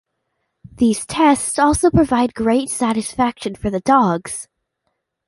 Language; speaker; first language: English; native; English